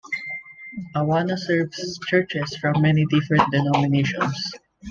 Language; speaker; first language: English; non-native, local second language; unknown